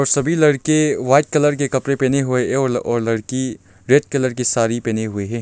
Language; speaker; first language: Hindi; non-native, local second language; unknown